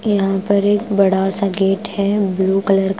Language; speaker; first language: Hindi; non-native, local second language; Punjabi